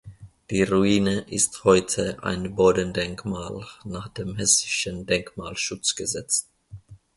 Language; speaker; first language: German; non-native, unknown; Finnish